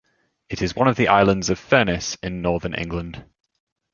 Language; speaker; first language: English; native; English